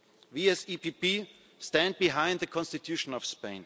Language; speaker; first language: English; non-native, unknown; German